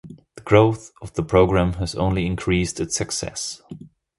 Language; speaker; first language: English; non-native, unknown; German